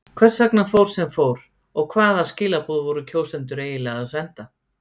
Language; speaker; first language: Icelandic; native; Icelandic